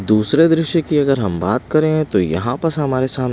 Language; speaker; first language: Hindi; non-native, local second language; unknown